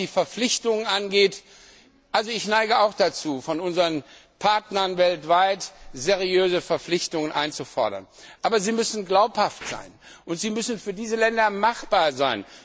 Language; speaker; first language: German; non-native, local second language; Luxembourgish